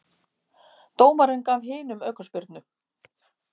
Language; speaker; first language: Icelandic; native; Icelandic